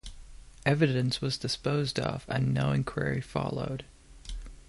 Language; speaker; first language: English; native; English